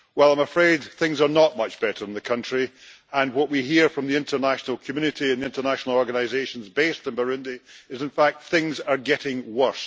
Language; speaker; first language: English; native; English